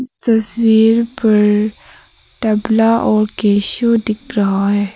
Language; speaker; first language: Hindi; non-native, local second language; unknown